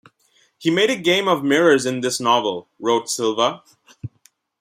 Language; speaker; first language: English; non-native, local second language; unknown